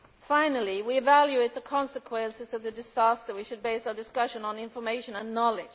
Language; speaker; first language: English; non-native, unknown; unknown